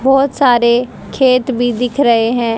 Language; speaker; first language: Hindi; native; Hindi